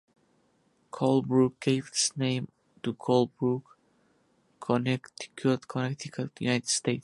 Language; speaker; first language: English; non-native, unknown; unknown